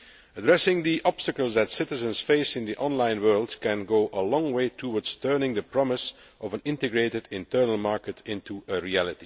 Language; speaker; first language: English; non-native, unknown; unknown